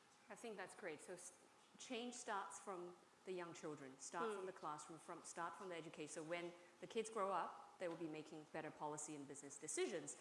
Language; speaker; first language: English; non-native, fluent; Chinese